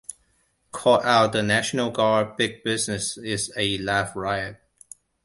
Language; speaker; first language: English; non-native, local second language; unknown